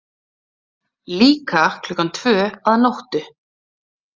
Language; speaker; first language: Icelandic; native; Icelandic